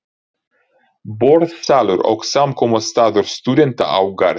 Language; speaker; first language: Icelandic; non-native, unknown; Ukrainian